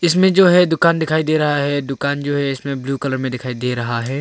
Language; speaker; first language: Hindi; non-native, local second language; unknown